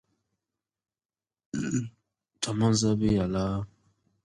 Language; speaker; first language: English; native; English